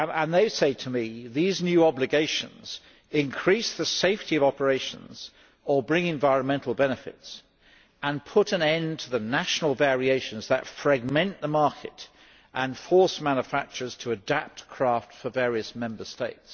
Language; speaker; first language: English; native; English